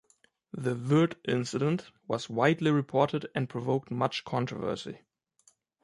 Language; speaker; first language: English; non-native, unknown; German